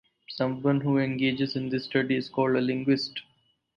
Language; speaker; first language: English; non-native, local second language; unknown